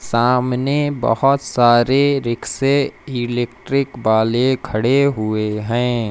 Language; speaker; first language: Hindi; native; Hindi